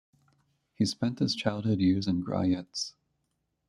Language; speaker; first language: English; native; English